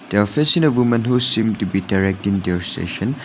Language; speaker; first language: English; non-native, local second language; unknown